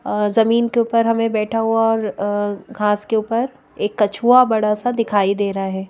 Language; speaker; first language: Hindi; native; Hindi